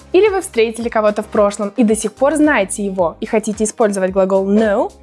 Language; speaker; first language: Russian; native; Russian